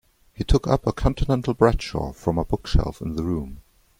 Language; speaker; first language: English; non-native, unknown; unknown